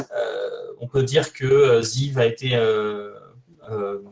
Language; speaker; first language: French; native; French